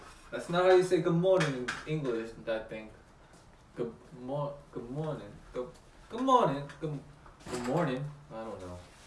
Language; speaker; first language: English; early bilingual, other home language; Korean